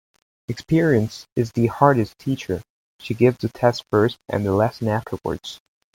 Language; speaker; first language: English; native; English